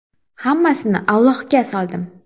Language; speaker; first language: Uzbek; non-native, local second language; Kara-Kalpak